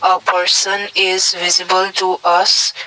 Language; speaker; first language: English; non-native, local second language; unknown